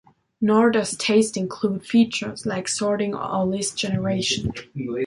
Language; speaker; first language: English; non-native, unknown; German